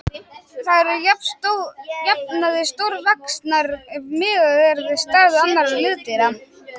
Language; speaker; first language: Icelandic; native; Icelandic